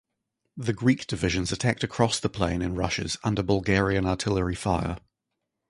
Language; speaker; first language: English; native; English